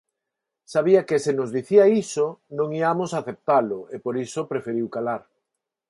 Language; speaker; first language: Galician; non-native, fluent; Spanish